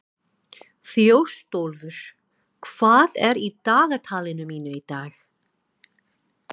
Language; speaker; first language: Icelandic; non-native, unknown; English